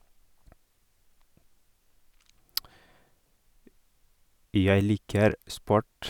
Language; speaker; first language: Norwegian; non-native, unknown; Oromo